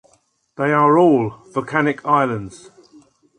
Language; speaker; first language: English; native; English